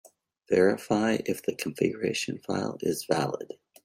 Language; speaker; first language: English; native; English